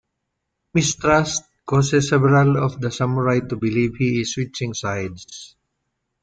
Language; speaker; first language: English; non-native, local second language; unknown